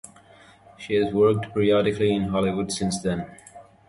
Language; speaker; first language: English; native; English